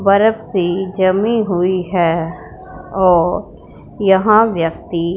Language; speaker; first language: Hindi; non-native, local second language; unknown